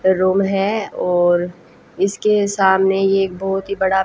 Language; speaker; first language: Hindi; native; Hindi